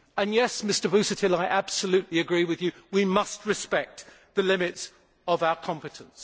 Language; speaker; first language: English; native; English